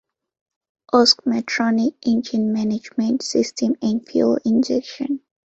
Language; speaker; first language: English; non-native, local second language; Ganda